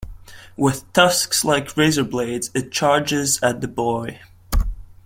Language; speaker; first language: English; non-native, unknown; Latvian